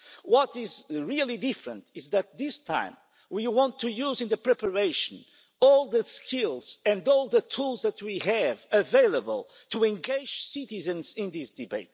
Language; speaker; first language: English; non-native, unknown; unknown